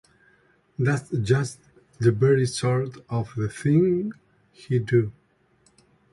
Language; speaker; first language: English; non-native, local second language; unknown